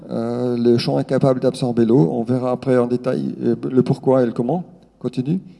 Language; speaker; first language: French; non-native, local second language; Swiss German